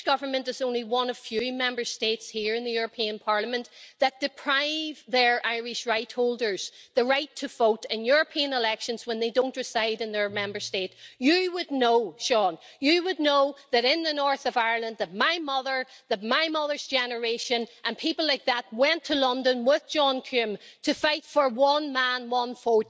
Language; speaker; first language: English; native; English